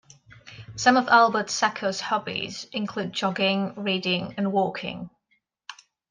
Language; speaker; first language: English; non-native, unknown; Catalan